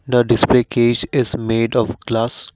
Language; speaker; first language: English; non-native, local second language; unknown